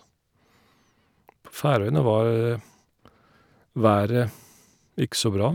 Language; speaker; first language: Norwegian; non-native, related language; Faroese